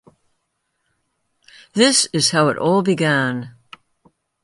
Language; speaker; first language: English; native; English